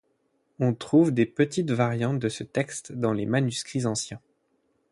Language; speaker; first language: French; native; French